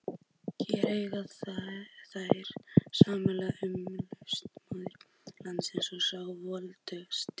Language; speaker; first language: Icelandic; native; Icelandic